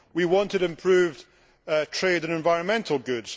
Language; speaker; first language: English; native; English